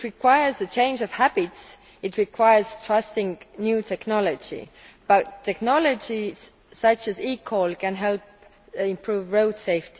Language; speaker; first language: English; non-native, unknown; Estonian